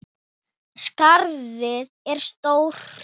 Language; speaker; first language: Icelandic; non-native, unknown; Thai